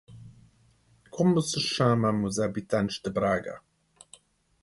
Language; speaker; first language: Portuguese; non-native, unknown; English